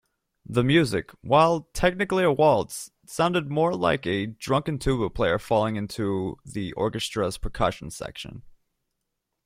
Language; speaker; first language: English; native; English